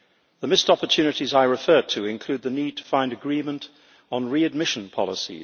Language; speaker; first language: English; native; English